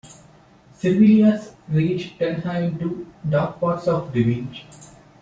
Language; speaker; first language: English; non-native, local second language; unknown